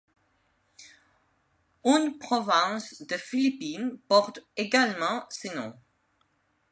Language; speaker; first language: French; non-native, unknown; Spanish